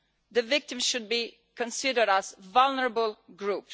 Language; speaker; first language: English; non-native, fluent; Italian